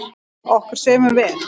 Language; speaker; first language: Icelandic; native; Icelandic